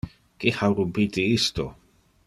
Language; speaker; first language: Interlingua; non-native, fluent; Dutch